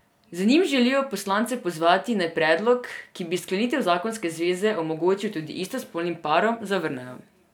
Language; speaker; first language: Slovenian; non-native, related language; Serbian